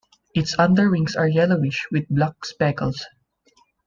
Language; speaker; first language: English; non-native, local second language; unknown